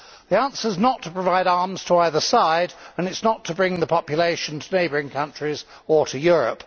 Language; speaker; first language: English; native; English